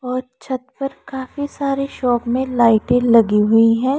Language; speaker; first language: Hindi; non-native, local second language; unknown